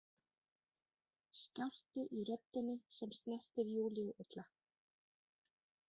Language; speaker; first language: Icelandic; non-native, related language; Danish